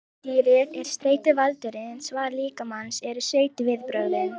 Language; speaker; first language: Icelandic; native; Icelandic